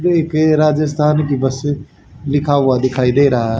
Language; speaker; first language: Hindi; native; Hindi